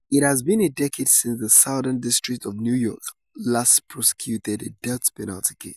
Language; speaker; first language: English; non-native, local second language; Yoruba